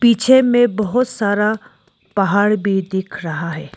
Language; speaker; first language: Hindi; non-native, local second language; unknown